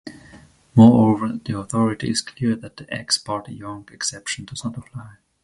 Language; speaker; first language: English; non-native, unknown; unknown